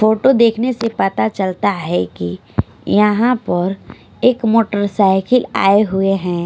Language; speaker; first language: Hindi; non-native, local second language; Punjabi